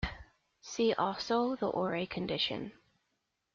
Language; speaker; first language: English; native; English